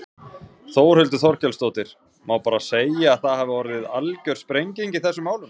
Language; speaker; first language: Icelandic; native; Icelandic